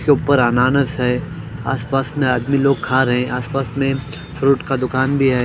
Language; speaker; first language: Hindi; non-native, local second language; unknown